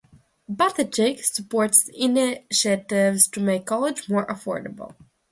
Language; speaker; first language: English; non-native, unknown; Russian